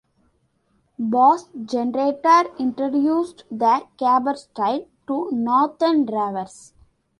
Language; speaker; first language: English; non-native, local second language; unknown